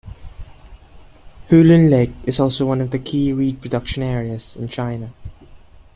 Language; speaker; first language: English; non-native, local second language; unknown